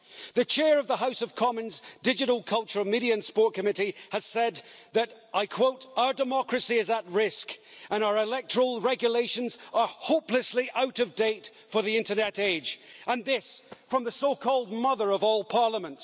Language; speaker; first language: English; native; English